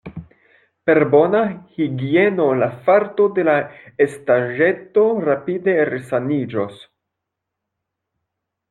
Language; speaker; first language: Esperanto; non-native, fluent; French